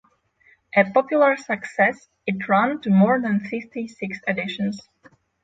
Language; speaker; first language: English; non-native, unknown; Polish